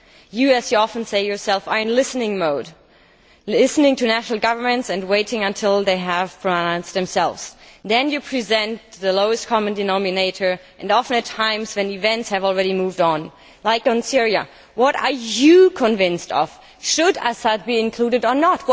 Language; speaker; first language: English; non-native, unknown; German